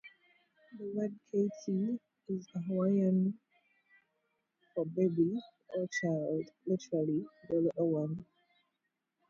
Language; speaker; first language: English; native; English